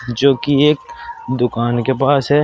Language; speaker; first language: Hindi; native; Hindi